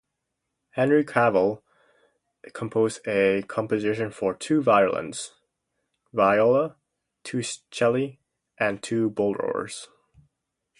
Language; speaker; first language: English; native; English